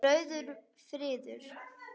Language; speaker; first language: Icelandic; native; Icelandic